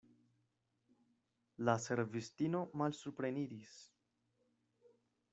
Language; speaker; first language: Esperanto; non-native, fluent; Spanish